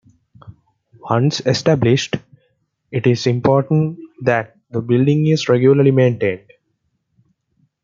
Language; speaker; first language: English; native; English